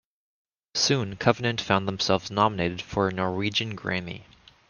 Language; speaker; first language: English; native; English